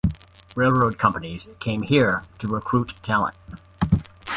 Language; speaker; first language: English; native; English